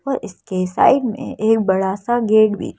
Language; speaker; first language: Hindi; native; Hindi